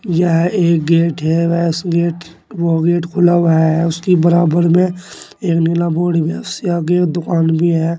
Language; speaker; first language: Hindi; native; Hindi